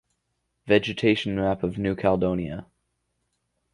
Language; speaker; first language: English; native; English